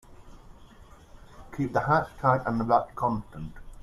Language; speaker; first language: English; native; English